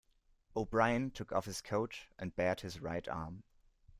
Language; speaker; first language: English; non-native, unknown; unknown